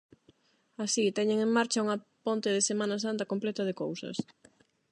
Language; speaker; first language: Galician; non-native, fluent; Spanish